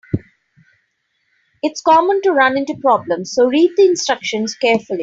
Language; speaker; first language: English; non-native, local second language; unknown